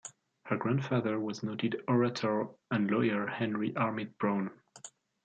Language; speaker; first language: English; non-native, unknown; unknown